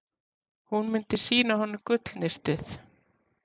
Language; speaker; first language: Icelandic; native; Icelandic